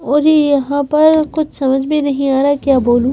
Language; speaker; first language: Hindi; native; Hindi